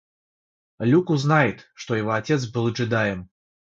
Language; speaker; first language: Russian; non-native, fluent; Georgian